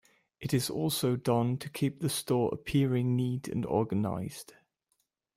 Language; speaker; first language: English; non-native, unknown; German